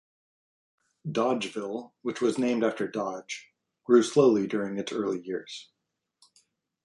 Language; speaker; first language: English; native; English